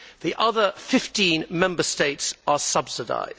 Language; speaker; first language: English; native; English